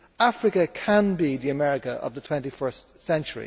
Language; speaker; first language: English; native; English